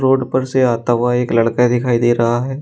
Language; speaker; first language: Hindi; native; Hindi